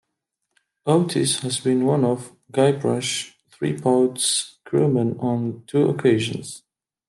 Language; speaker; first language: English; native; English